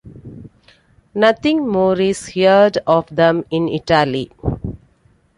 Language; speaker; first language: English; non-native, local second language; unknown